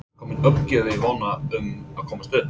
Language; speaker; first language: Icelandic; non-native, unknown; English